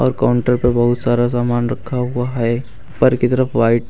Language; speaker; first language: Hindi; native; Hindi